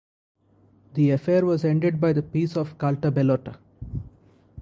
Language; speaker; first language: English; non-native, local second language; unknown